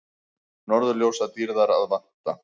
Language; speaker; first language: Icelandic; native; Icelandic